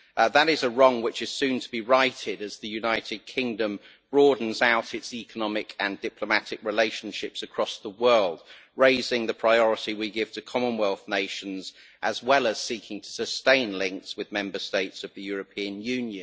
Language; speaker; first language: English; native; English